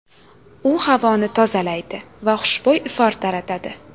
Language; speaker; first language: Uzbek; native; Uzbek